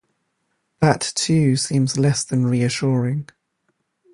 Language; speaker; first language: English; native; English